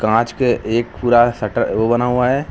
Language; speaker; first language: Hindi; native; Hindi